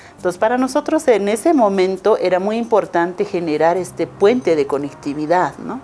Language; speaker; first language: Spanish; non-native, local second language; Aymara